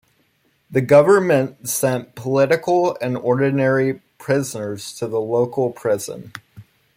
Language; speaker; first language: English; native; English